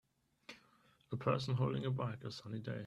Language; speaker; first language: English; non-native, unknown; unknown